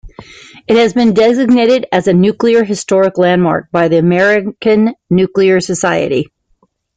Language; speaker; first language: English; native; English